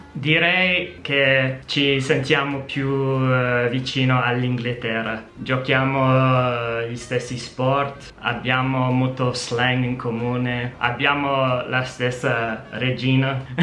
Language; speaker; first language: Italian; non-native, fluent; English